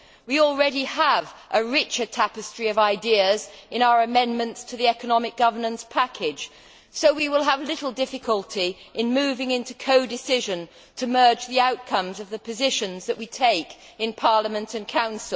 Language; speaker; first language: English; native; English